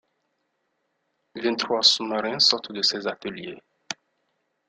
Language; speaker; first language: French; non-native, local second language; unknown